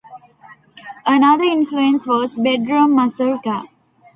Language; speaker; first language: English; non-native, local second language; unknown